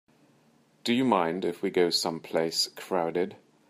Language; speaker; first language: English; native; English